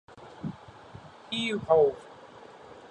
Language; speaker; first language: English; non-native, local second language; Marathi